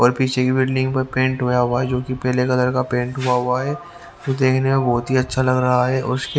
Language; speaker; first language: Hindi; native; Hindi